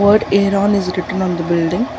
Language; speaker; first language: English; non-native, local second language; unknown